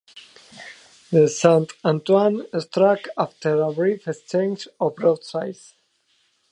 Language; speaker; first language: English; native; English